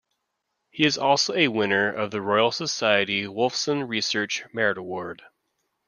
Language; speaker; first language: English; native; English